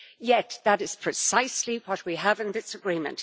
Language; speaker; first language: English; native; English